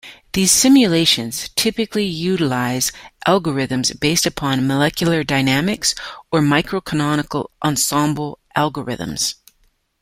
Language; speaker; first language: English; native; English